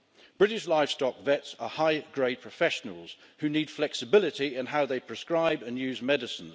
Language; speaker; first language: English; native; English